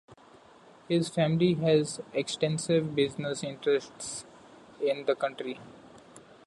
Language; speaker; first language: English; non-native, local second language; Marathi